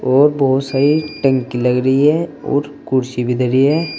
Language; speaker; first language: Hindi; native; Hindi